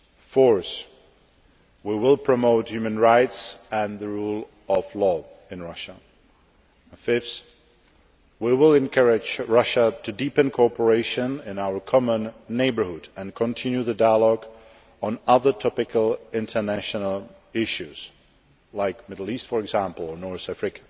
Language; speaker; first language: English; non-native, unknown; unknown